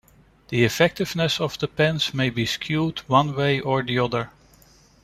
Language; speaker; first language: English; non-native, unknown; Dutch